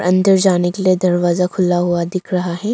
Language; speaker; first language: Hindi; early bilingual, other home language; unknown